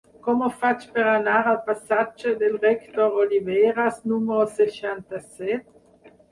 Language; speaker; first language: Catalan; non-native, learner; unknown